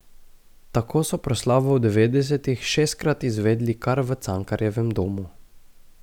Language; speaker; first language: Slovenian; native; Slovenian